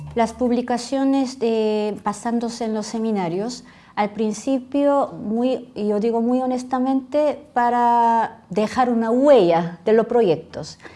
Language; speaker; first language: Spanish; non-native, fluent; Korean